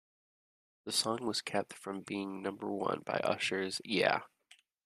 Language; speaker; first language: English; native; English